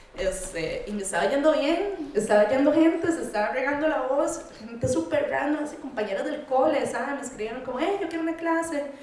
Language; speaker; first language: Spanish; native; Spanish